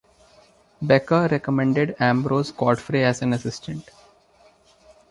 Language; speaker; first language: English; non-native, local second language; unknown